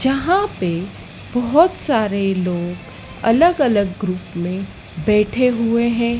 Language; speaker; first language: Hindi; native; Hindi